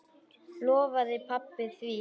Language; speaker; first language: Icelandic; non-native, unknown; Polish